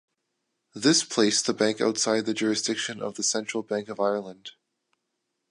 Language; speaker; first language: English; non-native, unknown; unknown